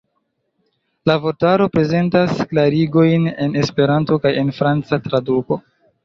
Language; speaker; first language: Esperanto; non-native, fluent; Chinese